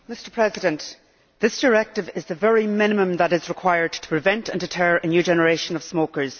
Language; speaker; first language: English; native; English